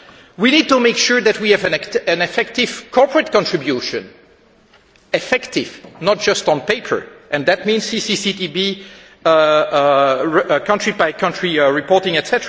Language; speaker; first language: English; non-native, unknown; French